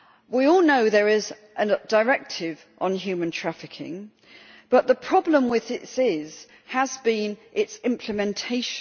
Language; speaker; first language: English; native; English